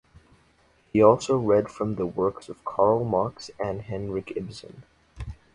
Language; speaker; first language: English; native; English